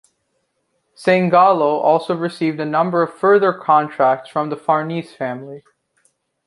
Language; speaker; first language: English; native; English